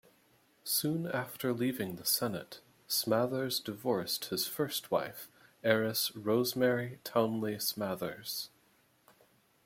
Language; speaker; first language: English; native; English